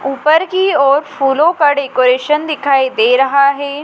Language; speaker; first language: Hindi; native; Hindi